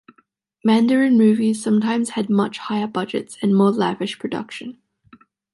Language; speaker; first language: English; native; English